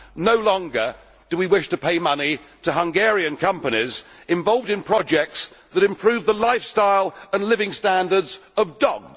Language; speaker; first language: English; native; English